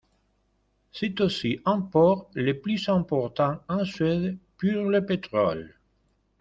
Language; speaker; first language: French; non-native, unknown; Spanish